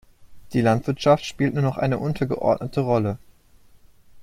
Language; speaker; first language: German; native; German